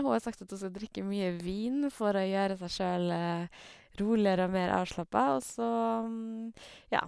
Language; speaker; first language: Norwegian; native; Norwegian